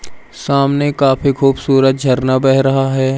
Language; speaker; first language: Hindi; native; Hindi